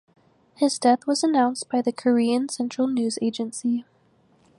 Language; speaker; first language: English; native; English